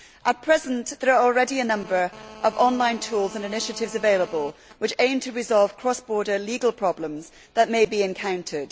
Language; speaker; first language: English; native; English